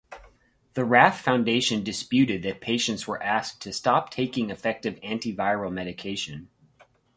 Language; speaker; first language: English; native; English